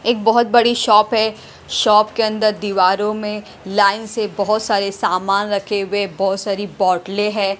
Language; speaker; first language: Hindi; non-native, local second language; Punjabi